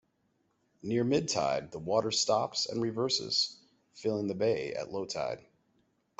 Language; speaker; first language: English; native; English